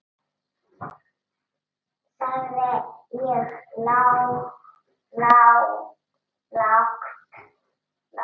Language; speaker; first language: Icelandic; non-native, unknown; Italian